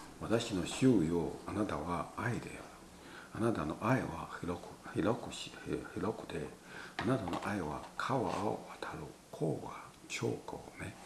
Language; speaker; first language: Japanese; non-native, fluent; Chinese